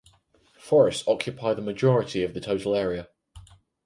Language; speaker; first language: English; native; English